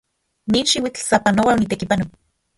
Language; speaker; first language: Central Puebla Nahuatl; non-native, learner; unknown